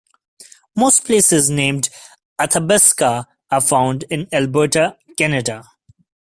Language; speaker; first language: English; non-native, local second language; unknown